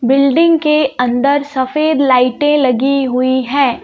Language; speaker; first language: Hindi; native; Hindi